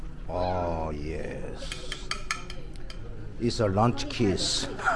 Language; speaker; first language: English; non-native, learner; Korean